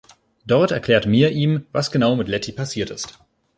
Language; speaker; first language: German; native; German